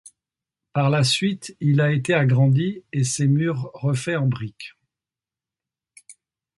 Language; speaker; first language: French; native; French